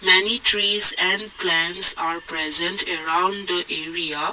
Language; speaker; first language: English; non-native, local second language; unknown